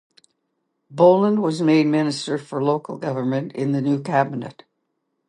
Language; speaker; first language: English; native; English